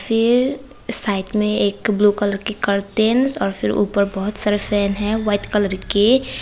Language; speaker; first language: Hindi; non-native, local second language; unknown